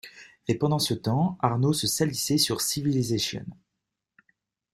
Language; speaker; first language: French; native; French